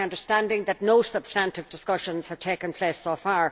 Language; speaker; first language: English; native; English